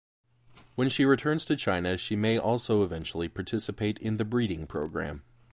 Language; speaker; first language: English; native; English